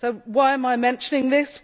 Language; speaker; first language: English; native; English